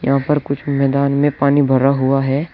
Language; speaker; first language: Hindi; native; Hindi